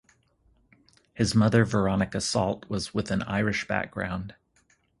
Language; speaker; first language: English; native; English